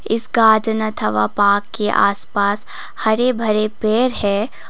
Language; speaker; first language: Hindi; non-native, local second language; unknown